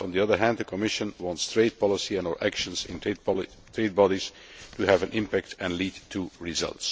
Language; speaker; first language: English; non-native, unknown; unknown